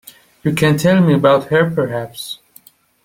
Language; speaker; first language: English; non-native, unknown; Persian